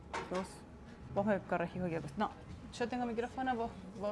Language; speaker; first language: Spanish; native; Spanish